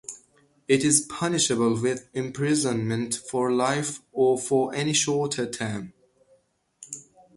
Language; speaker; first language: English; non-native, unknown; Persian